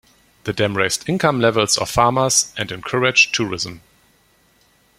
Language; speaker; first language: English; non-native, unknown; German